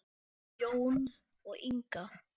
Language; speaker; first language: Icelandic; native; Icelandic